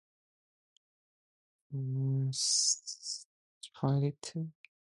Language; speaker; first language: English; non-native, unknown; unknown